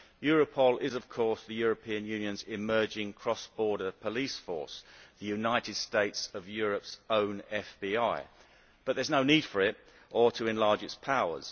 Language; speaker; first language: English; native; English